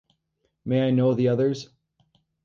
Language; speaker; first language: English; native; English